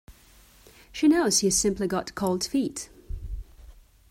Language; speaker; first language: English; non-native, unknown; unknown